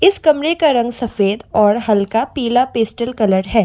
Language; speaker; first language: Hindi; non-native, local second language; Assamese